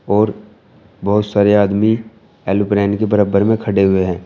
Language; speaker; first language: Hindi; native; Hindi